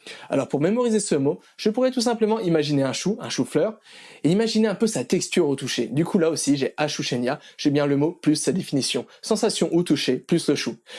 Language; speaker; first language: French; native; French